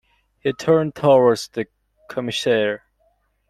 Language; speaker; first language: English; non-native, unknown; Mongolian